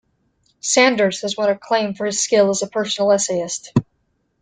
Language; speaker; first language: English; native; English